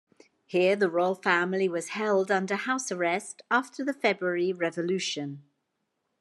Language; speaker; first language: English; native; English